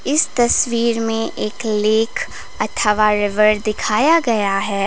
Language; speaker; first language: Hindi; non-native, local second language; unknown